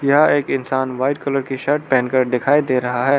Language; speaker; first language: Hindi; non-native, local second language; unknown